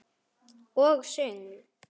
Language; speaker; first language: Icelandic; non-native, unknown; German